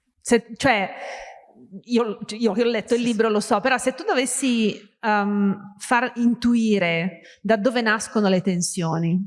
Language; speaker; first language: Italian; early bilingual, other home language; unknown